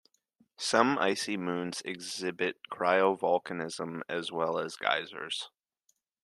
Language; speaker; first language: English; native; English